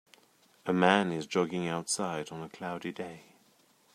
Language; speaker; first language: English; native; English